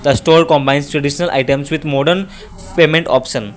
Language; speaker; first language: English; non-native, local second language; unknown